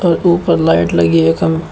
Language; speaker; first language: Hindi; native; Hindi